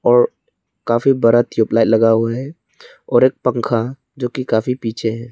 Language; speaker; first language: Hindi; non-native, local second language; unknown